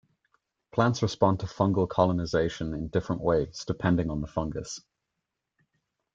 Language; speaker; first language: English; native; English